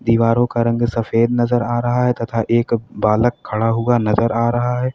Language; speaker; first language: Hindi; native; Hindi